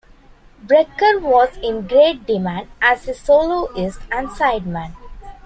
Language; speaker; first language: English; non-native, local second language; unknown